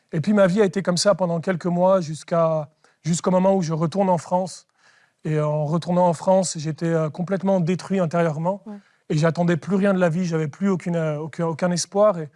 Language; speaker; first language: French; early bilingual, other home language; Arabic